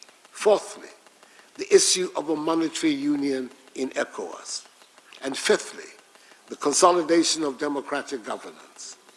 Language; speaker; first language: English; non-native, local second language; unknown